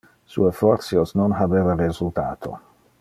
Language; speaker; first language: Interlingua; non-native, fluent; Dutch